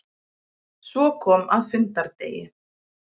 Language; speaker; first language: Icelandic; native; Icelandic